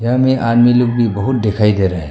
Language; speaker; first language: Hindi; non-native, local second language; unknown